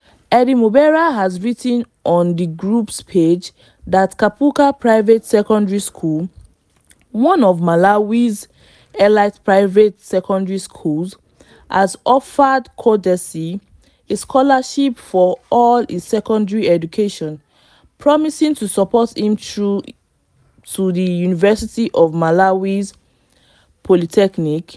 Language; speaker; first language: English; non-native, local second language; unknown